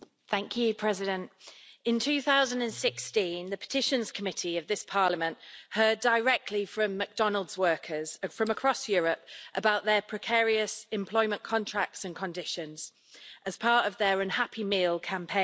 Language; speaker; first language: English; native; English